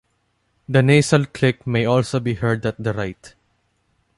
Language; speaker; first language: English; non-native, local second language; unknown